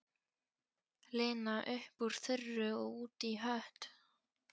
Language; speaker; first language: Icelandic; non-native, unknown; Polish